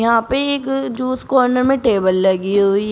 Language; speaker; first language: Hindi; native; Hindi